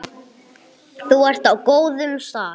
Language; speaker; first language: Icelandic; non-native, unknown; English